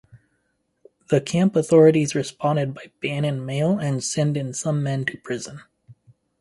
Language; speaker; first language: English; native; English